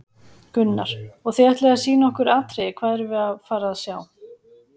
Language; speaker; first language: Icelandic; native; Icelandic